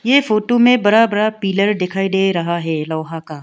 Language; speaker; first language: Hindi; non-native, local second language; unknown